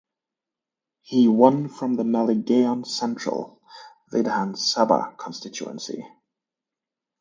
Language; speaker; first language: English; native; English